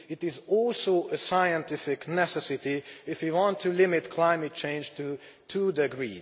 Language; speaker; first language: English; non-native, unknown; Hungarian